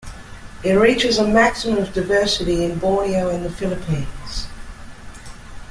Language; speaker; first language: English; native; English